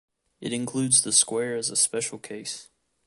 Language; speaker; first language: English; native; English